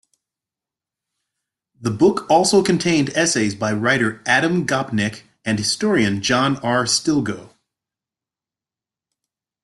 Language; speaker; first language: English; native; English